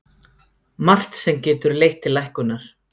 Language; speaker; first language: Icelandic; native; Icelandic